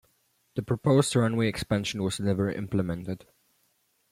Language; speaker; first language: English; non-native, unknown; Polish